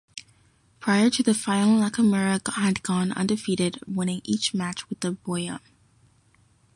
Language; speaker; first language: English; native; English